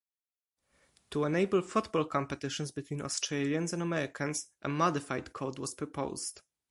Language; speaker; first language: English; non-native, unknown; Polish